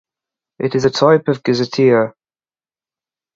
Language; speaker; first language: English; native; English